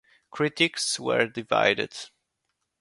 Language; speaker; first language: English; non-native, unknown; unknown